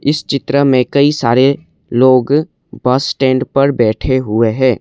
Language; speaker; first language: Hindi; non-native, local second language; Assamese